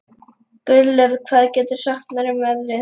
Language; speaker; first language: Icelandic; non-native, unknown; Lithuanian